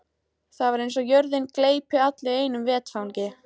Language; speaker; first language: Icelandic; native; Icelandic